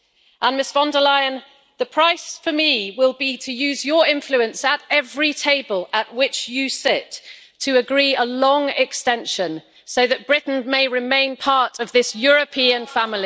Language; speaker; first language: English; native; English